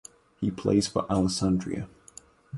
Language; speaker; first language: English; native; English